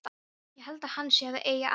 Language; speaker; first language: Icelandic; non-native, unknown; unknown